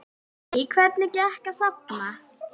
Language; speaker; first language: Icelandic; native; Icelandic